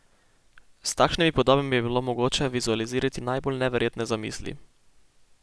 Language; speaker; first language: Slovenian; native; Slovenian